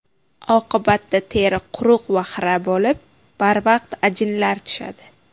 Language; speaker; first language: Uzbek; native; Uzbek